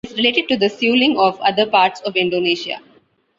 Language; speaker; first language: English; non-native, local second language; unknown